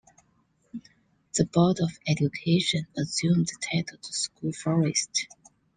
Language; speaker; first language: English; non-native, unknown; Chinese